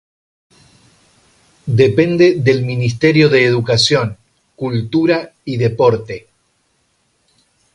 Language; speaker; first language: Spanish; native; Spanish